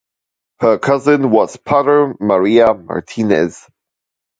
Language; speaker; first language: English; non-native, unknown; German